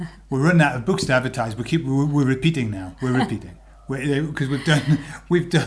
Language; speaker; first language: English; native; English